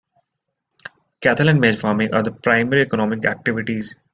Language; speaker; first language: English; non-native, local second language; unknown